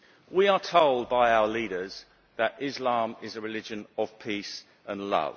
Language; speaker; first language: English; native; English